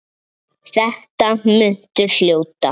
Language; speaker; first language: Icelandic; native; Icelandic